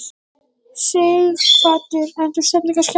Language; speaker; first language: Icelandic; native; Icelandic